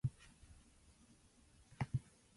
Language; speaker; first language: English; non-native, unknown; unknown